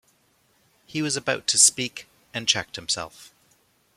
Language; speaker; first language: English; native; English